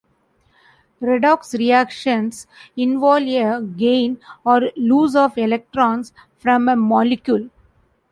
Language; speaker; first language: English; non-native, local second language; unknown